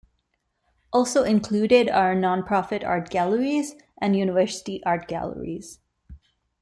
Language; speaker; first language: English; non-native, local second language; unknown